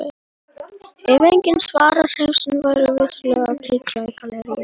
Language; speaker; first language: Icelandic; non-native, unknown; Polish